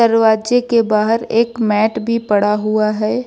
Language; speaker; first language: Hindi; native; Hindi